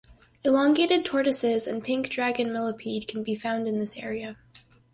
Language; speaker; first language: English; native; English